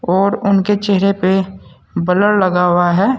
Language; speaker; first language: Hindi; native; Hindi